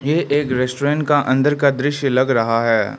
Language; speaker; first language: Hindi; non-native, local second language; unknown